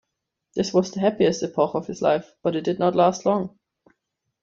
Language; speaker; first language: English; non-native, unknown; German